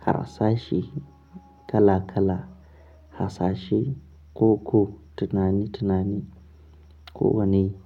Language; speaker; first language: Hausa; non-native, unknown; Akan